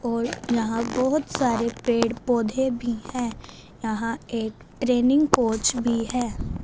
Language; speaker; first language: Hindi; non-native, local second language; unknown